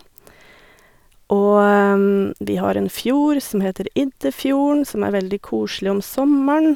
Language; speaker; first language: Norwegian; native; Norwegian